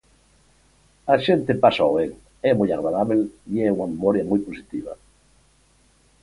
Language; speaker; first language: Galician; native; Galician